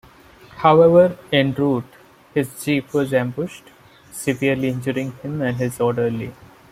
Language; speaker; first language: English; non-native, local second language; Malayalam